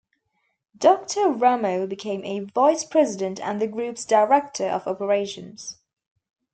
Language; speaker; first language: English; native; English